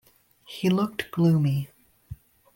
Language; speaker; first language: English; native; English